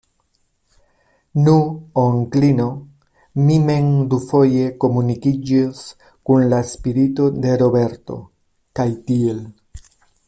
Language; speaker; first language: Esperanto; non-native, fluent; Spanish